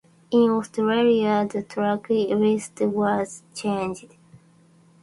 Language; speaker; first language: English; non-native, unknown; Japanese